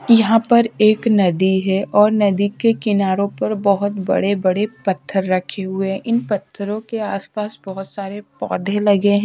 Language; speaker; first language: Hindi; native; Hindi